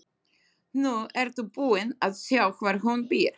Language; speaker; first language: Icelandic; non-native, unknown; Slovak